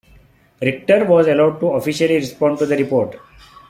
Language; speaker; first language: English; non-native, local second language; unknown